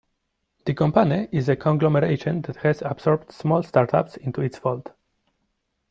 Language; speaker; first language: English; non-native, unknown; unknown